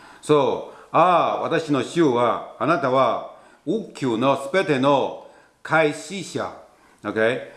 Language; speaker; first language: Japanese; non-native, fluent; Chinese